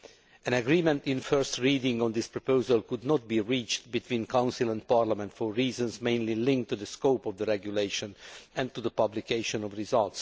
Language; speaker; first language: English; non-native, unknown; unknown